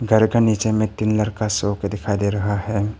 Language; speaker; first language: Hindi; non-native, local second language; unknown